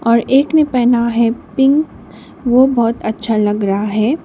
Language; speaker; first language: Hindi; non-native, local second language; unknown